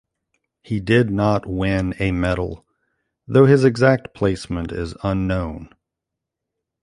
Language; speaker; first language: English; native; English